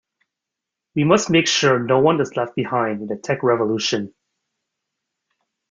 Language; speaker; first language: English; native; English